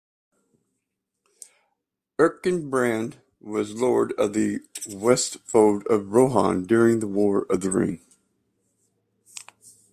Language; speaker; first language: English; native; English